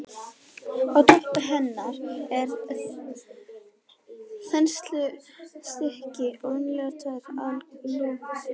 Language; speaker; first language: Icelandic; native; Icelandic